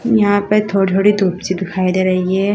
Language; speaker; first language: Hindi; native; Hindi